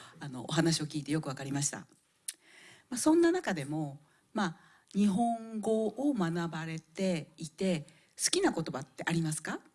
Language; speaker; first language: Japanese; native; Japanese